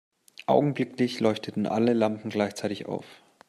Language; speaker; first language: German; native; German